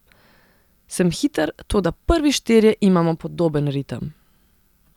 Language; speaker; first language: Slovenian; non-native, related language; Serbian